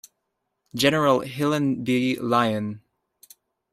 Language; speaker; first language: English; native; English